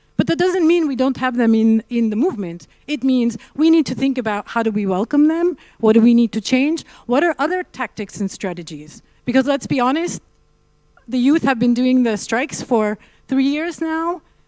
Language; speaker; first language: English; non-native, local second language; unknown